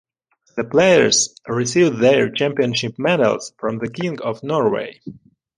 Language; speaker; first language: English; non-native, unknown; Ukrainian